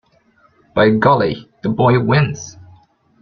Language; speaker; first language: English; non-native, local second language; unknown